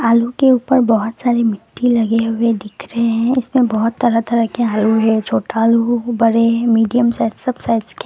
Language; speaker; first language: Hindi; non-native, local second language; Assamese